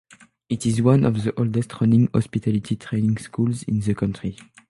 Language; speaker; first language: English; non-native, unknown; French